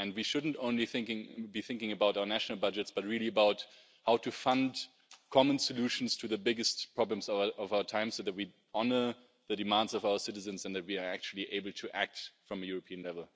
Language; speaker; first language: English; non-native, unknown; German